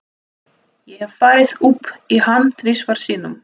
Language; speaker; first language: Icelandic; non-native, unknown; Russian